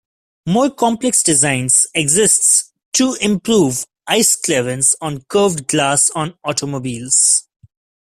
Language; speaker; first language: English; non-native, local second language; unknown